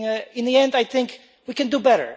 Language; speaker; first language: English; non-native, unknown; Polish